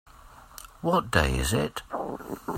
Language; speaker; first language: English; native; English